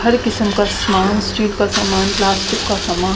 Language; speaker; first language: Hindi; native; Hindi